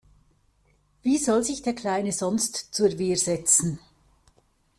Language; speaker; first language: German; native; German